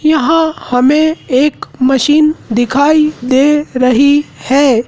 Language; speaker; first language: Hindi; native; Hindi